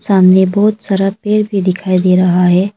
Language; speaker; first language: Hindi; non-native, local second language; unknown